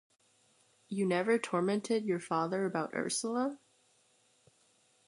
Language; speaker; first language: English; native; English